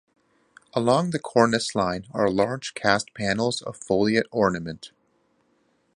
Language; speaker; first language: English; native; English